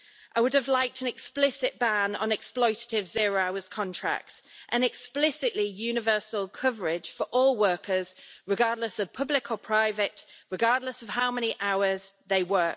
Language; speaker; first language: English; native; English